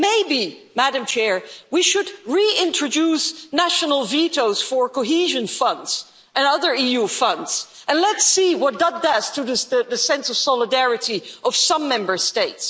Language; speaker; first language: English; non-native, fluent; Dutch